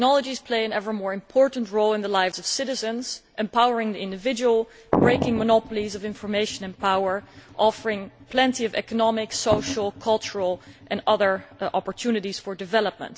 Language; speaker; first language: English; non-native, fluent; Dutch